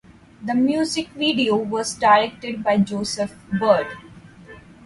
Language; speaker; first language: English; non-native, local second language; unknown